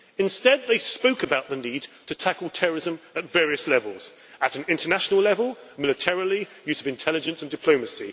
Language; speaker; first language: English; native; English